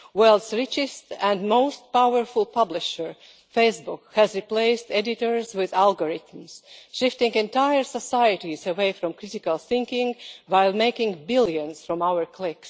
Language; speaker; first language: English; non-native, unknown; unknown